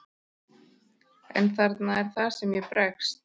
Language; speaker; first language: Icelandic; native; Icelandic